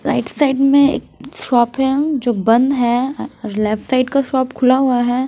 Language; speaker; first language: Hindi; non-native, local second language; Punjabi